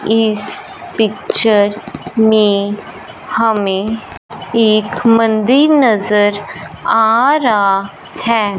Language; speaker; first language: Hindi; non-native, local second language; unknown